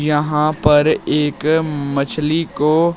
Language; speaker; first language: Hindi; native; Hindi